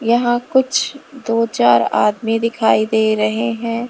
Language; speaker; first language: Hindi; native; Hindi